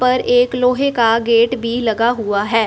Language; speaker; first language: Hindi; non-native, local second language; Punjabi